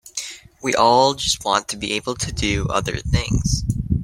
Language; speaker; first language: English; native; English